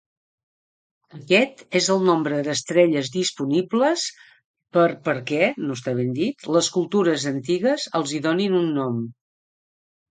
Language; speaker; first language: Catalan; native; Catalan